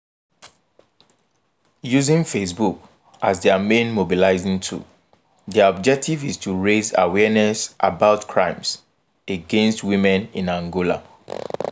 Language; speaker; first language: English; non-native, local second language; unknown